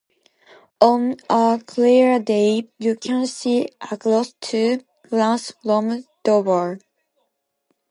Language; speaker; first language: English; non-native, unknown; Japanese